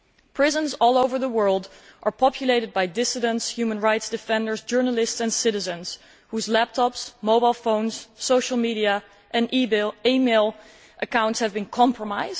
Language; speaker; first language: English; non-native, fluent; Dutch